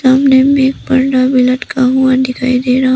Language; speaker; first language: Hindi; non-native, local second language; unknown